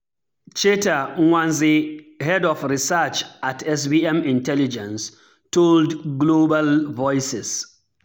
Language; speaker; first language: English; non-native, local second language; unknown